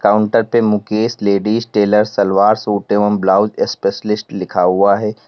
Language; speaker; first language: Hindi; native; Hindi